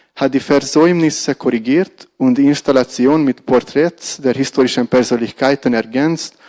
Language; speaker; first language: German; non-native, fluent; Hungarian